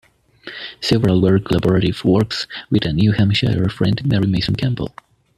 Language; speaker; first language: English; native; English